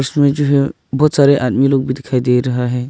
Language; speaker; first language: Hindi; non-native, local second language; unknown